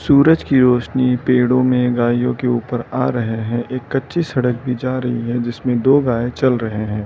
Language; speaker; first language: Hindi; non-native, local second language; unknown